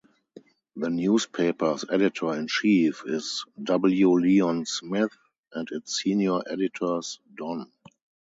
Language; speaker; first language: English; non-native, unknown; German